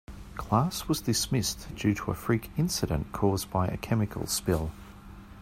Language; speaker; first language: English; native; English